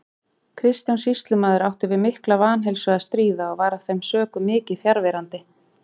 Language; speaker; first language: Icelandic; native; Icelandic